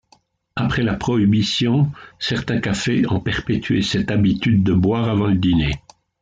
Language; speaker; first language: French; native; French